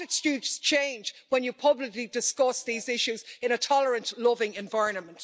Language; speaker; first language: English; native; English